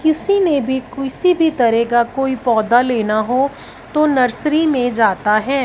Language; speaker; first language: Hindi; non-native, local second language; Punjabi